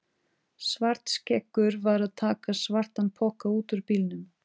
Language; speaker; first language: Icelandic; non-native, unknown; Portuguese